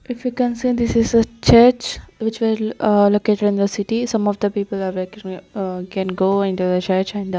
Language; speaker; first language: English; non-native, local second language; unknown